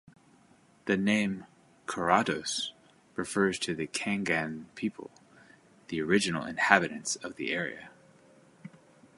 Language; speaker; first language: English; native; English